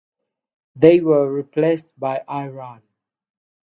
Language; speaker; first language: English; non-native, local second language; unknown